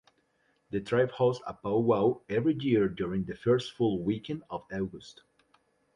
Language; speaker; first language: English; non-native, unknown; Spanish